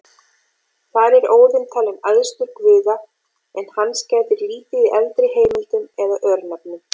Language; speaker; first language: Icelandic; native; Icelandic